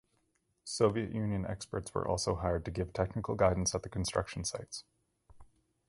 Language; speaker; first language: English; native; English